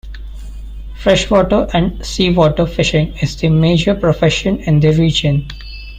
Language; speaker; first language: English; non-native, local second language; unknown